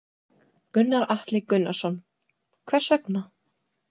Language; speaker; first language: Icelandic; native; Icelandic